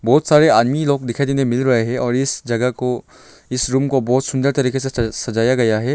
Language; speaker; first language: Hindi; non-native, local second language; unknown